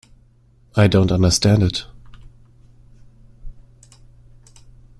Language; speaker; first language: English; non-native, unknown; German